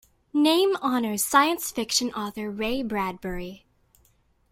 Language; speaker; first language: English; native; English